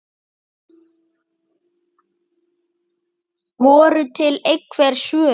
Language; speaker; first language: Icelandic; native; Icelandic